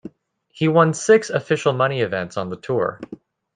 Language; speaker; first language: English; native; English